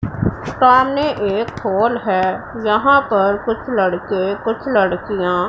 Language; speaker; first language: Hindi; non-native, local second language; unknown